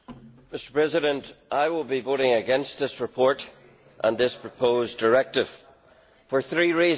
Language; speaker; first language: English; native; English